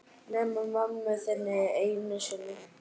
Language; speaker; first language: Icelandic; native; Icelandic